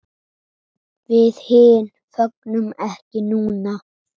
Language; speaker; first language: Icelandic; native; Icelandic